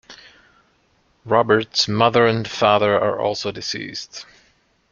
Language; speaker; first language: English; non-native, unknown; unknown